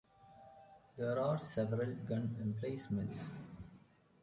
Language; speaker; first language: English; non-native, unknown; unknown